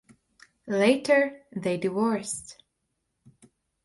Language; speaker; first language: English; non-native, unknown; Latvian